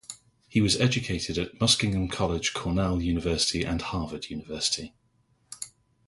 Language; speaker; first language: English; native; English